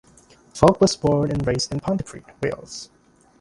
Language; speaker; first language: English; non-native, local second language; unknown